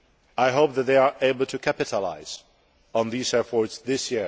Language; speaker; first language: English; non-native, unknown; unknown